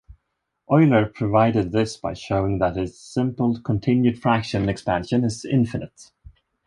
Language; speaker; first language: English; non-native, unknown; Swedish